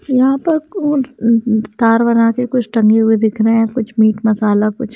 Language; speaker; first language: Hindi; native; Hindi